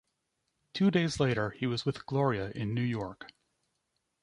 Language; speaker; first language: English; native; English